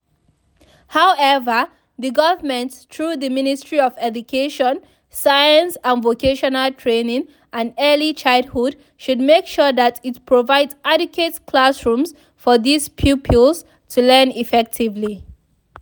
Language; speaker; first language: English; non-native, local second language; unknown